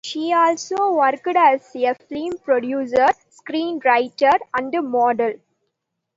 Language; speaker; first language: English; non-native, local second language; Tamil